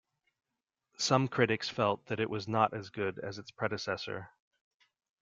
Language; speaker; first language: English; native; English